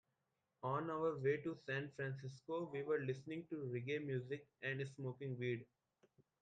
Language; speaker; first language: English; non-native, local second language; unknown